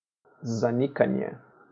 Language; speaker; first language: Slovenian; native; Slovenian